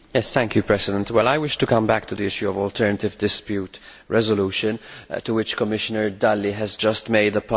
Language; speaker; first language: English; non-native, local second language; Maltese